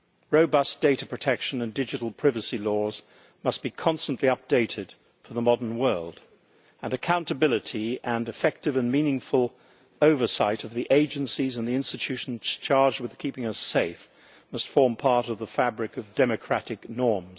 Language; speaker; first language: English; native; English